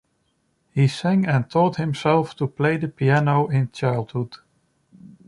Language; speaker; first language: English; non-native, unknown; Dutch